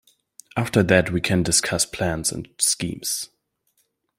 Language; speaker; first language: English; non-native, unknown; German